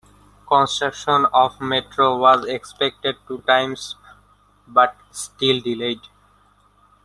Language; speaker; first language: English; non-native, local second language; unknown